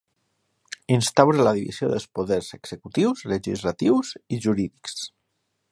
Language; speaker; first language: Catalan; non-native, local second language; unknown